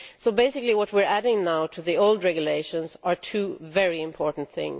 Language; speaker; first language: English; non-native, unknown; Swedish